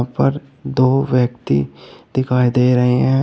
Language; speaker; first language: Hindi; native; Hindi